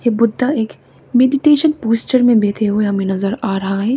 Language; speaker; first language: Hindi; early bilingual, other home language; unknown